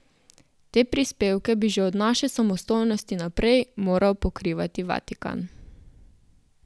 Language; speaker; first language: Slovenian; native; Slovenian